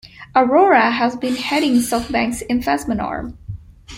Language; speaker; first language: English; non-native, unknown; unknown